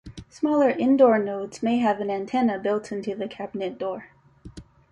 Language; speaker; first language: English; native; English